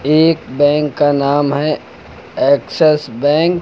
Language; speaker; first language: Hindi; native; Hindi